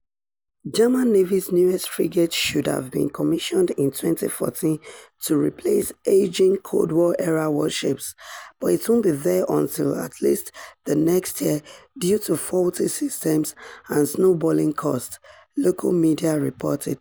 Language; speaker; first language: English; non-native, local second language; Yoruba